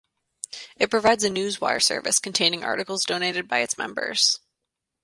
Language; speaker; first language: English; native; English